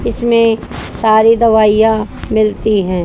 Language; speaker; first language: Hindi; native; Hindi